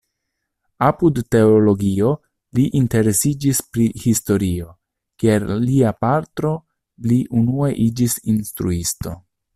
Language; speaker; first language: Esperanto; non-native, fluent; Italian